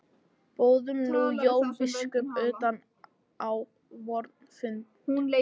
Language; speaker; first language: Icelandic; non-native, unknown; English